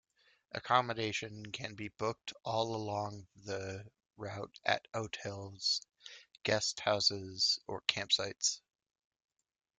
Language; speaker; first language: English; native; English